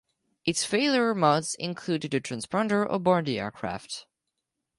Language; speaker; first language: English; non-native, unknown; French